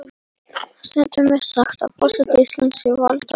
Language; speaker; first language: Icelandic; non-native, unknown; Polish